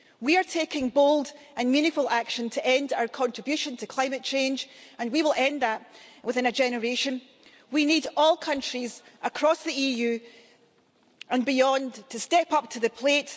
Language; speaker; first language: English; native; English